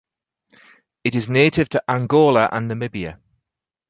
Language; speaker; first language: English; native; English